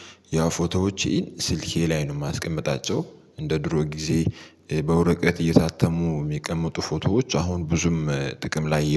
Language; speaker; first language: Amharic; native; Amharic